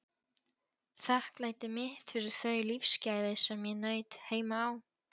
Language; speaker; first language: Icelandic; non-native, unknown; Polish